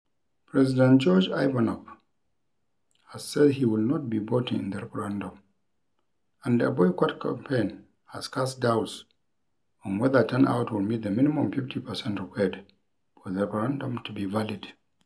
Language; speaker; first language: English; non-native, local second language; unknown